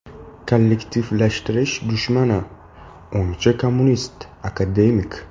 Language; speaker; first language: Uzbek; native; Uzbek